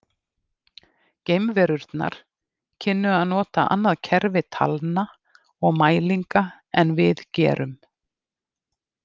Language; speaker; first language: Icelandic; native; Icelandic